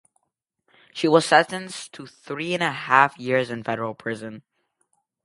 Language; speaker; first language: English; native; English